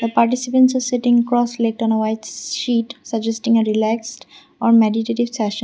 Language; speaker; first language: English; non-native, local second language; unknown